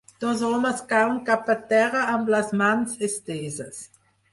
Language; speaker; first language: Catalan; non-native, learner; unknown